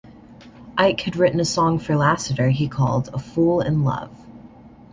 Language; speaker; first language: English; native; English